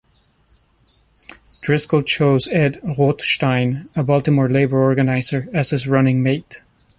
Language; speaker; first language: English; non-native, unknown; Spanish